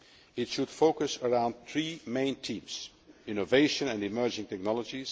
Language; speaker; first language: English; non-native, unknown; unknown